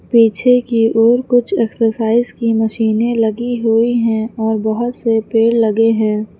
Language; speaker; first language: Hindi; native; Hindi